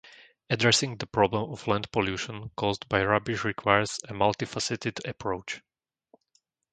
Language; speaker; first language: English; non-native, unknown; Slovak